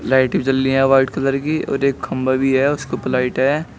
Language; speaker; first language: Hindi; native; Hindi